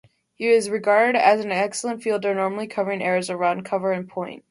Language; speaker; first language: English; native; English